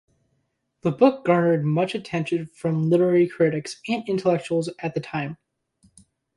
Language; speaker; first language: English; native; English